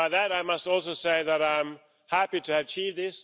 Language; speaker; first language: English; non-native, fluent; Swedish